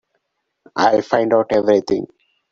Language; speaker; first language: English; non-native, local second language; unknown